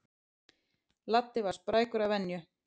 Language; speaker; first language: Icelandic; native; Icelandic